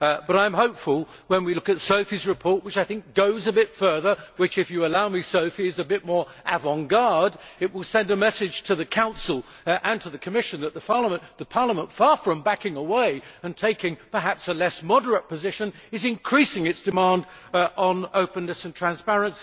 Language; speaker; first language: English; native; English